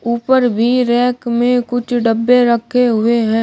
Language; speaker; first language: Hindi; native; Hindi